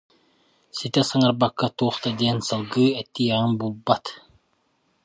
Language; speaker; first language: Yakut; native; Yakut